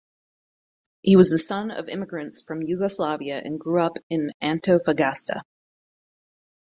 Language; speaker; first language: English; native; English